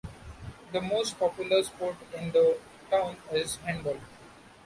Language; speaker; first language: English; non-native, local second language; Marathi